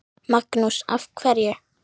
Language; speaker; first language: Icelandic; native; Icelandic